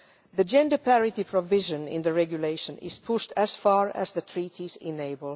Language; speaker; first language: English; non-native, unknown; Finnish